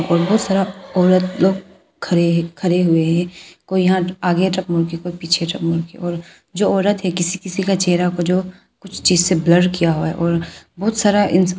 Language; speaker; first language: Hindi; non-native, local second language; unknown